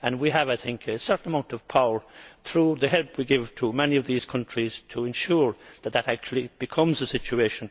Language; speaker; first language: English; native; English